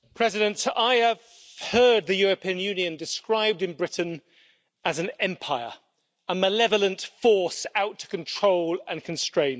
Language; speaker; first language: English; native; English